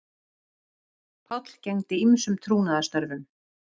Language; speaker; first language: Icelandic; native; Icelandic